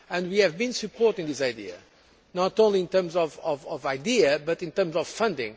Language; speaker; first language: English; non-native, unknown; Portuguese